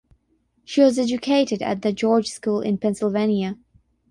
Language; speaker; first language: English; non-native, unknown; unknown